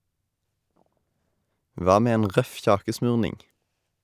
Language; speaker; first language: Norwegian; native; Norwegian